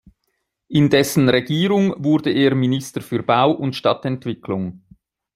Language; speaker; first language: German; native; German